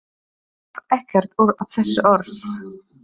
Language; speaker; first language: Icelandic; non-native, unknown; Polish